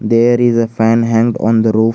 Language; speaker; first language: English; non-native, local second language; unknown